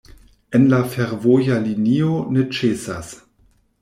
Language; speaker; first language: Esperanto; non-native, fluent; German